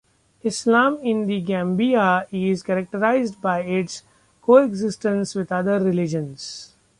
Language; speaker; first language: English; non-native, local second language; Marathi